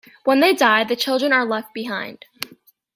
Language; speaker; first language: English; native; English